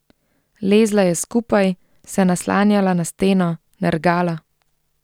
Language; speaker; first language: Slovenian; native; Slovenian